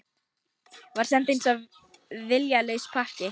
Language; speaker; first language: Icelandic; non-native, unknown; Lithuanian